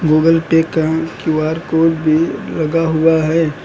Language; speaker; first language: Hindi; native; Hindi